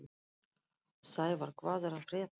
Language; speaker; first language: Icelandic; non-native, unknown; Russian